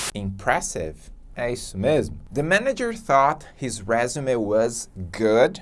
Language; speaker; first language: English; non-native, fluent; Portuguese